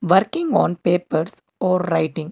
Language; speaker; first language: English; non-native, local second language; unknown